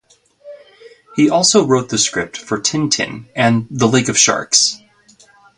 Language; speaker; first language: English; native; English